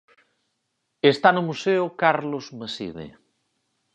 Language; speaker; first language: Galician; native; Galician